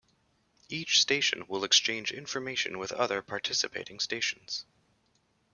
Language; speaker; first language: English; native; English